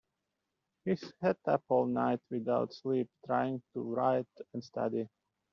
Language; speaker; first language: English; native; English